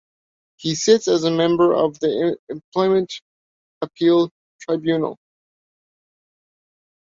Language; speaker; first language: English; native; English